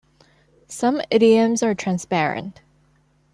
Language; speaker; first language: English; non-native, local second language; Cantonese